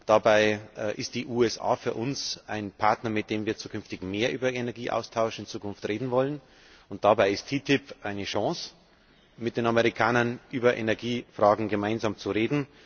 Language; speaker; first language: German; native; German